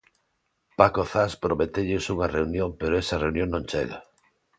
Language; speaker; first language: Galician; non-native, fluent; Spanish